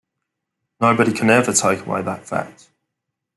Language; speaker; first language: English; native; English